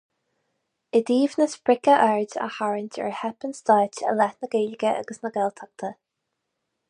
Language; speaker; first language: Irish; non-native, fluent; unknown